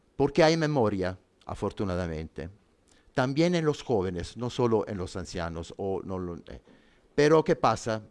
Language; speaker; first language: Spanish; non-native, fluent; Italian